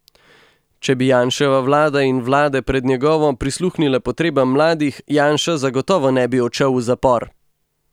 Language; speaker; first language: Slovenian; native; Slovenian